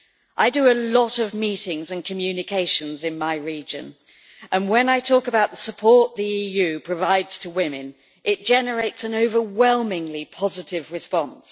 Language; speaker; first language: English; native; English